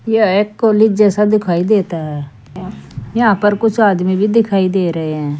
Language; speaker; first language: Hindi; native; Hindi